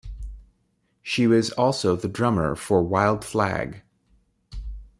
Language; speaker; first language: English; native; English